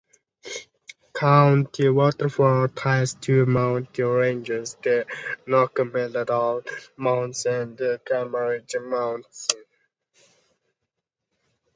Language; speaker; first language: English; native; English